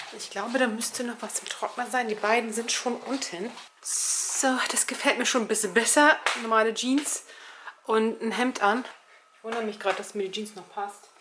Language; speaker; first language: German; early bilingual, other home language; Turkish